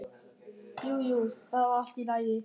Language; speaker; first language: Icelandic; non-native, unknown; German